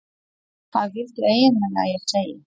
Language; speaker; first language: Icelandic; non-native, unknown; Polish